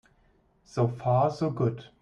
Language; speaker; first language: English; non-native, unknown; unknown